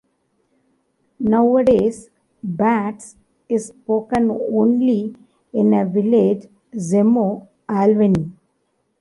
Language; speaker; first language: English; non-native, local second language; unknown